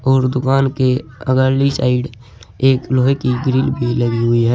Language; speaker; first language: Hindi; native; Hindi